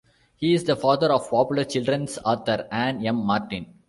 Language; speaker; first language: English; non-native, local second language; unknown